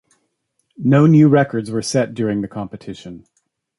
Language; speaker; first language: English; native; English